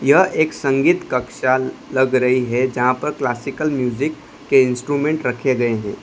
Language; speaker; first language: Hindi; non-native, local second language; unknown